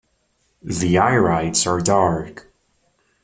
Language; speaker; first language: English; native; English